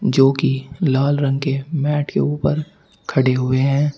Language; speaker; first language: Hindi; native; Hindi